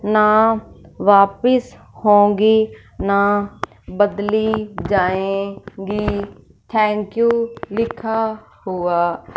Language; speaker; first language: Hindi; non-native, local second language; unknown